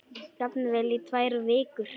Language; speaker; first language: Icelandic; non-native, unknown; Polish